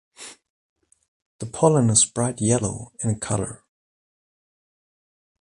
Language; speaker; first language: English; non-native, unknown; German